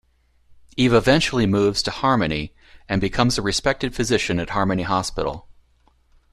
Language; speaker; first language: English; native; English